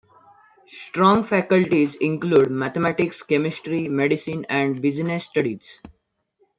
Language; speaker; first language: English; non-native, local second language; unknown